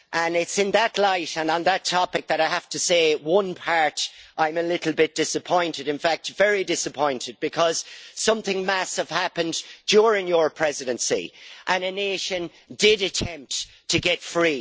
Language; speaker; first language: English; native; English